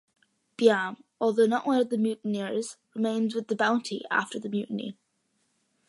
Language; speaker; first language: English; early bilingual, other home language; Malayalam